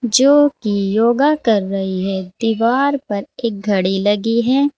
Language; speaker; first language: Hindi; native; Hindi